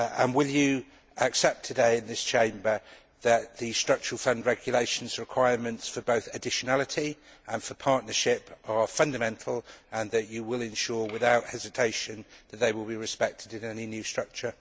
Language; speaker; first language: English; native; English